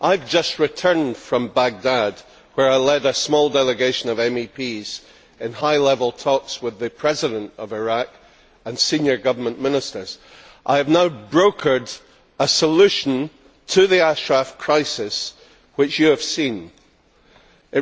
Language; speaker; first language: English; native; English